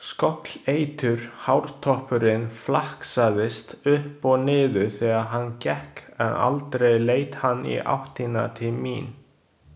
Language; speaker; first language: Icelandic; non-native, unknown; Chinese